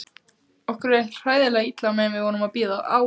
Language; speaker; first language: Icelandic; native; Icelandic